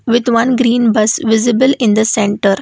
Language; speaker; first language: English; non-native, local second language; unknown